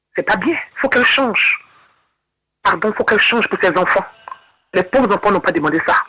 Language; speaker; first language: French; non-native, local second language; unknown